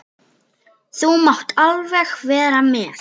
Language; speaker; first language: Icelandic; native; Icelandic